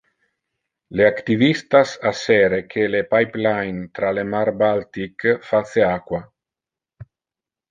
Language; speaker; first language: Interlingua; non-native, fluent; Italian